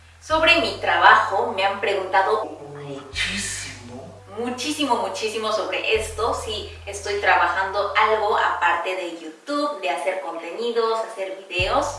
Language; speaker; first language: Spanish; early bilingual, heritage; Korean